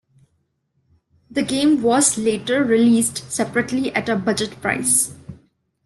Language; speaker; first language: English; non-native, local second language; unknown